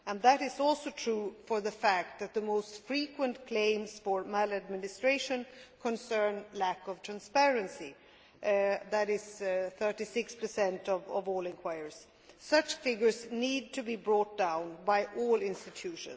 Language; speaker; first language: English; non-native, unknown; Swedish